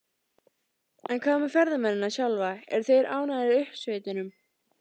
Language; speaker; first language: Icelandic; native; Icelandic